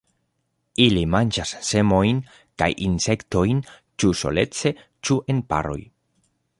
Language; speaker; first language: Esperanto; non-native, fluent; Spanish